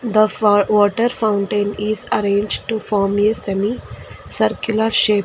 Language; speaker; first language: English; non-native, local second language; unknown